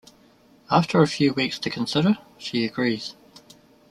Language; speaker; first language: English; native; English